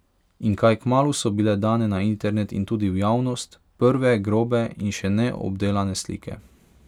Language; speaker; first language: Slovenian; non-native, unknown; Hungarian